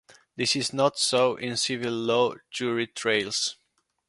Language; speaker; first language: English; non-native, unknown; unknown